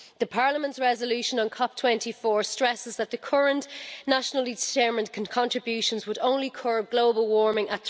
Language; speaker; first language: English; native; English